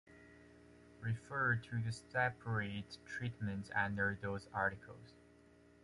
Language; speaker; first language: English; non-native, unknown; Chinese